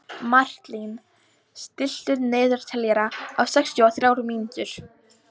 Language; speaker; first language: Icelandic; non-native, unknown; Polish